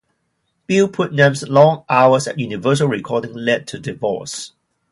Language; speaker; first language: English; non-native, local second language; Cantonese